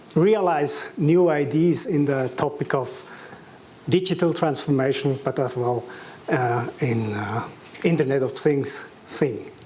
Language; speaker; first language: English; non-native, fluent; German